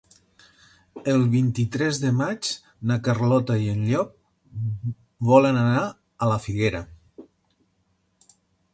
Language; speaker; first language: Catalan; native; Catalan